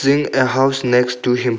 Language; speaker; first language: English; non-native, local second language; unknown